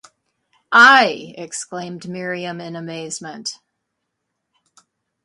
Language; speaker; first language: English; native; English